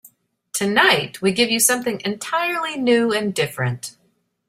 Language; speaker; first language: English; native; English